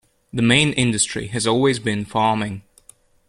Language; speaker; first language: English; native; English